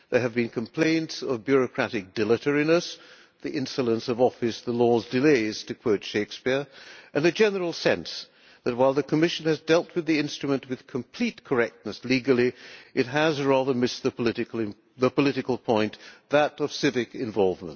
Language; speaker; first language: English; non-native, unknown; Hungarian